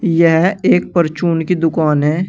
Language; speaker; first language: Hindi; native; Hindi